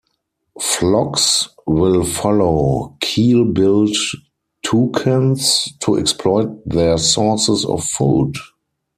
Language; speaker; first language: English; non-native, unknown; German